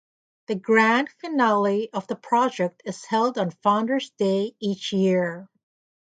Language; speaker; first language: English; native; English